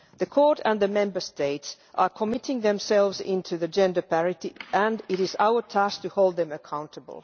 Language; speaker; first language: English; non-native, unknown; Finnish